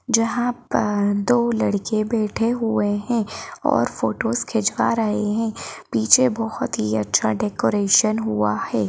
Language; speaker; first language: Hindi; native; Hindi